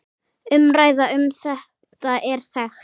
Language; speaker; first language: Icelandic; native; Icelandic